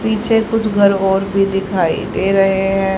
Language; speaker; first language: Hindi; native; Hindi